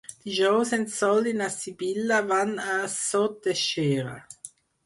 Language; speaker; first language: Catalan; non-native, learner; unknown